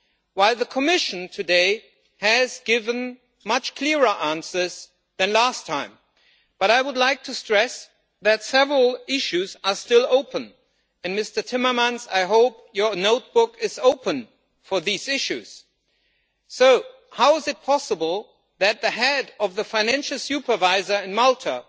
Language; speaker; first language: English; non-native, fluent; German